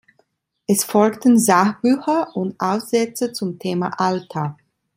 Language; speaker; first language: German; non-native, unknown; Italian